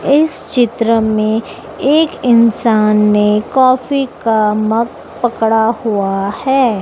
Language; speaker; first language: Hindi; native; Hindi